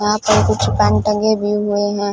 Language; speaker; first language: Hindi; non-native, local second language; Punjabi